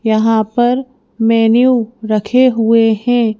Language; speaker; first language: Hindi; native; Hindi